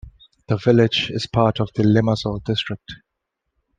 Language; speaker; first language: English; non-native, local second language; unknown